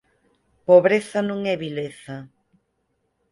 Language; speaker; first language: Galician; native; Galician